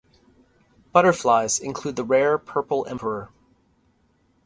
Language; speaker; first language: English; native; English